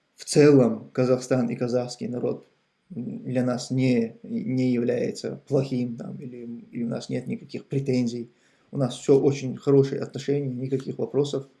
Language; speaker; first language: Russian; non-native, local second language; Chechen